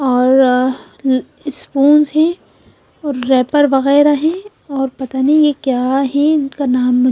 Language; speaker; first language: Hindi; non-native, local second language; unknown